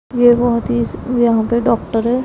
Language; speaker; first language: Hindi; non-native, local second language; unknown